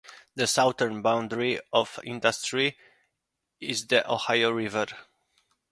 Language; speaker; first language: English; non-native, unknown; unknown